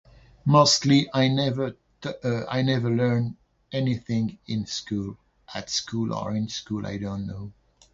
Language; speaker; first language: English; non-native, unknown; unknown